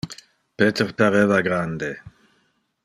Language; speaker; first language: Interlingua; non-native, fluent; Dutch